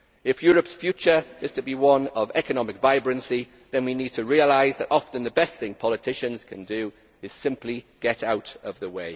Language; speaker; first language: English; native; English